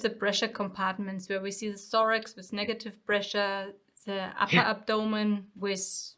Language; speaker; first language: English; non-native, fluent; German